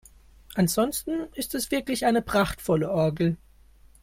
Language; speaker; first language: German; native; German